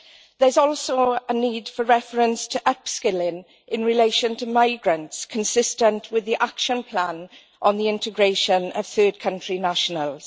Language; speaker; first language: English; native; English